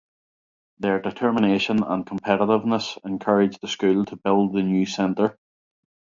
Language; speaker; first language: English; native; English